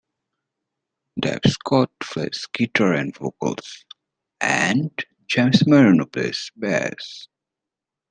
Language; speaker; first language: English; native; English